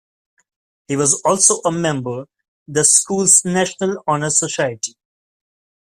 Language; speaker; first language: English; non-native, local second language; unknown